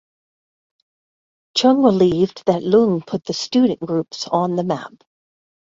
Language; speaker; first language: English; native; English